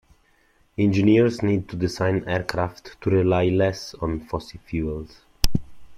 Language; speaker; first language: English; non-native, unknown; Italian